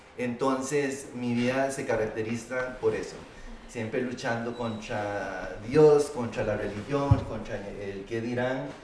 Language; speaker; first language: Spanish; early bilingual, heritage; Spanish